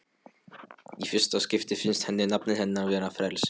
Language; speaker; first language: Icelandic; non-native, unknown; Polish